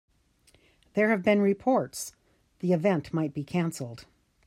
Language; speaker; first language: English; native; English